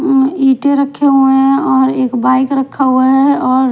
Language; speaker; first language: Hindi; non-native, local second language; Punjabi